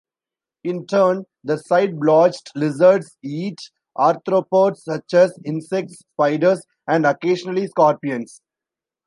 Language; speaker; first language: English; non-native, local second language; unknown